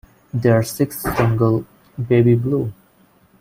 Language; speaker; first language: English; non-native, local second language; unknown